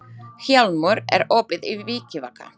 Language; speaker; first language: Icelandic; non-native, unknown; Slovak